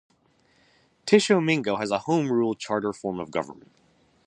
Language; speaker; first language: English; native; English